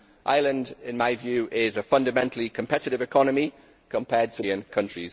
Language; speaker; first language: English; native; English